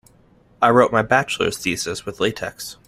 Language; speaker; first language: English; native; English